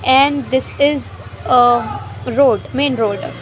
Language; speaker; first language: English; non-native, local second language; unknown